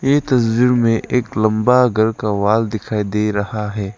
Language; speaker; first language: Hindi; non-native, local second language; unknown